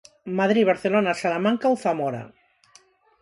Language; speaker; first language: Galician; non-native, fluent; Spanish